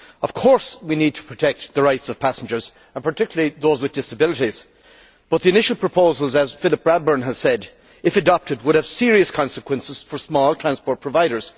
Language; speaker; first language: English; native; English